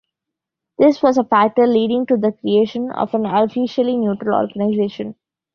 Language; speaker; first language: English; non-native, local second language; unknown